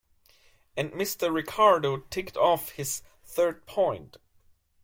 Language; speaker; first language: English; non-native, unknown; German